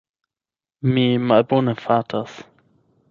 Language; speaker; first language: Esperanto; non-native, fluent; German